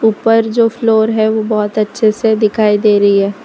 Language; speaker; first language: Hindi; non-native, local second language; Gujarati